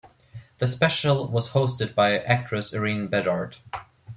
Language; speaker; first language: English; non-native, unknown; German